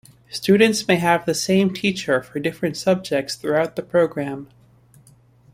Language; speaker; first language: English; native; English